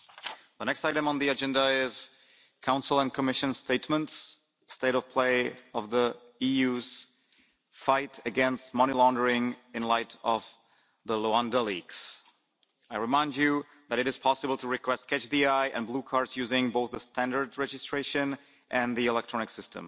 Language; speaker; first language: English; non-native, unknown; Czech